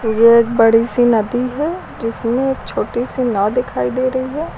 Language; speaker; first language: Hindi; native; Hindi